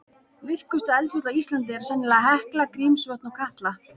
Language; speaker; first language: Icelandic; native; Icelandic